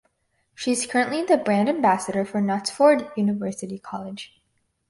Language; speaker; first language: English; native; English